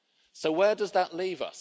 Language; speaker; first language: English; native; English